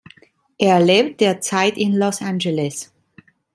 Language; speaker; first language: German; non-native, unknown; Italian